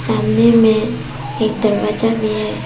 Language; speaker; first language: Hindi; non-native, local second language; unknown